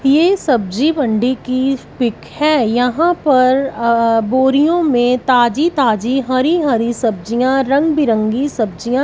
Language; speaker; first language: Hindi; non-native, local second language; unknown